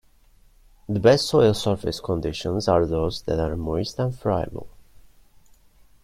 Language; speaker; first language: English; non-native, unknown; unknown